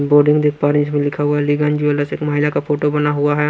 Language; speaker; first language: Hindi; non-native, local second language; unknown